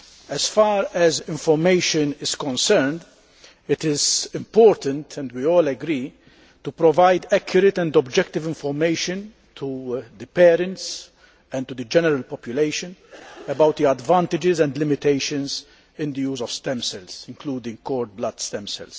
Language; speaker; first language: English; non-native, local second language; Maltese